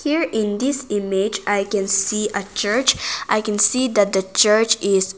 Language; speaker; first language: English; non-native, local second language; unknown